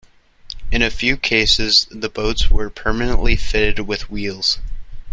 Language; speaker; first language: English; native; English